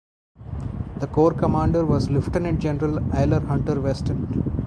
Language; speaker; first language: English; non-native, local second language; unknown